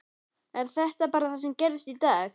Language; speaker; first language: Icelandic; native; Icelandic